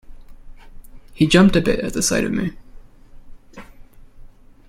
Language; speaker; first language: English; native; English